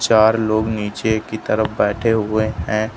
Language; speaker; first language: Hindi; native; Hindi